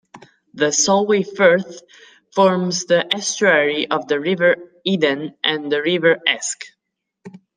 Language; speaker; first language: English; non-native, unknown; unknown